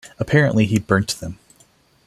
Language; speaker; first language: English; non-native, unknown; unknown